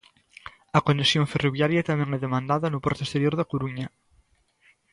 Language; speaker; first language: Galician; native; Galician